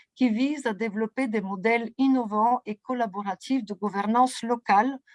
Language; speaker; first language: French; non-native, fluent; Bulgarian